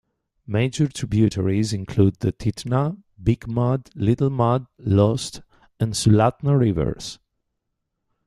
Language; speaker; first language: English; native; English